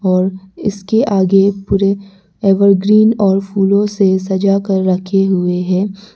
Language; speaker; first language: Hindi; non-native, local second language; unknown